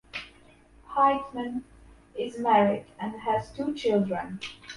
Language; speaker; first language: English; non-native, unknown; Polish